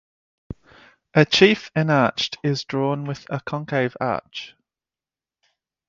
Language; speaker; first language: English; native; English